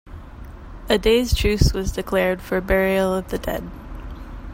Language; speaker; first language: English; native; English